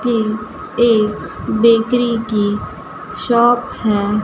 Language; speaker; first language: Hindi; native; Hindi